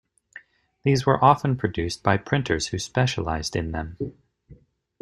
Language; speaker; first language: English; native; English